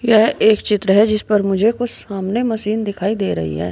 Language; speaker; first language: Hindi; native; Hindi